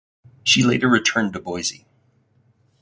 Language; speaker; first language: English; native; English